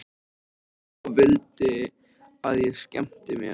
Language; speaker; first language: Icelandic; native; Icelandic